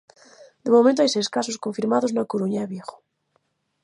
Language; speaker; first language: Galician; native; Galician